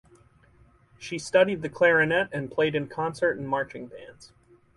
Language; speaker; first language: English; native; English